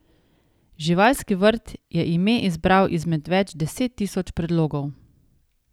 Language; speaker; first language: Slovenian; native; Slovenian